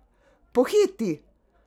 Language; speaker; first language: Slovenian; native; Slovenian